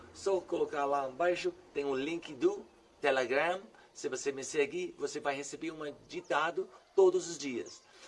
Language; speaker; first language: Portuguese; non-native, fluent; English